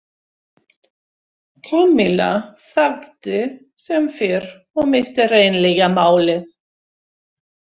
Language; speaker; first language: Icelandic; non-native, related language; Swedish